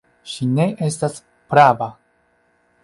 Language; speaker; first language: Esperanto; non-native, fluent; Chinese